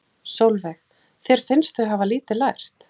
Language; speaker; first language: Icelandic; native; Icelandic